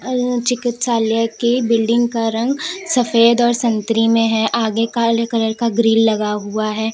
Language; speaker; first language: Hindi; native; Hindi